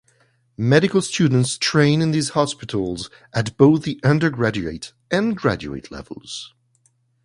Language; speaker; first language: English; non-native, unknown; French